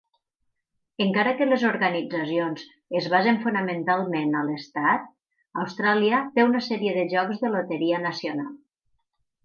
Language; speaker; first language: Catalan; native; Catalan